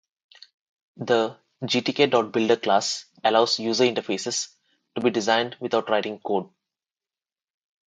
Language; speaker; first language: English; non-native, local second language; Telugu